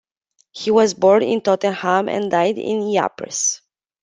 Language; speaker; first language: English; non-native, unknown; Romanian